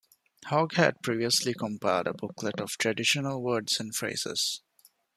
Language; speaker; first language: English; non-native, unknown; Divehi